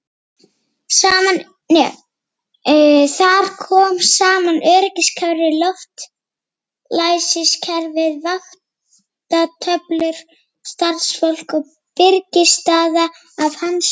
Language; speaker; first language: Icelandic; native; Icelandic